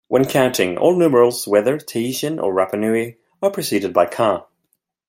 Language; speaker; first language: English; non-native, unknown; Swedish